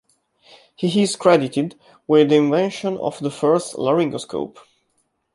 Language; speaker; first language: English; non-native, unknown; Italian